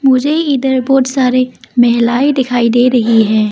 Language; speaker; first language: Hindi; early bilingual, other home language; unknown